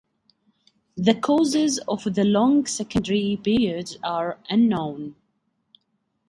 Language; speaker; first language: English; non-native, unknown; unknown